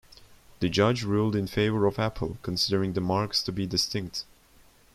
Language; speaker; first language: English; non-native, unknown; Turkish